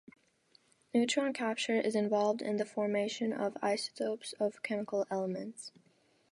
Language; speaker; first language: English; non-native, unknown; Latvian